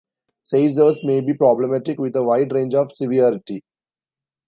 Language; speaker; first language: English; non-native, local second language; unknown